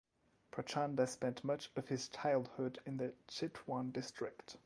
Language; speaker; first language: English; non-native, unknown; French